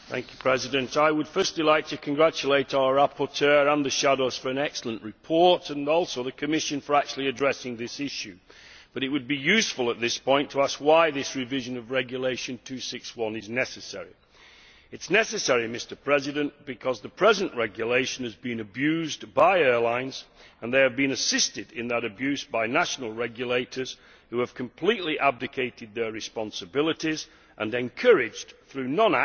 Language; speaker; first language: English; native; English